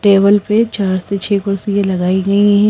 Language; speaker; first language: Hindi; non-native, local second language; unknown